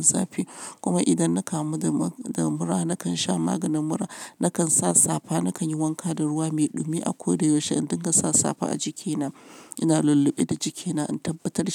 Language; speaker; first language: Hausa; non-native, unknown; Yoruba